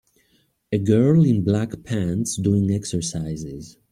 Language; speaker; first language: English; native; English